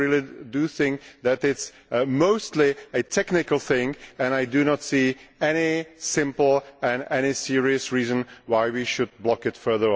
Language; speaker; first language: English; non-native, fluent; Czech